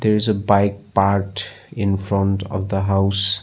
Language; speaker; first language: English; non-native, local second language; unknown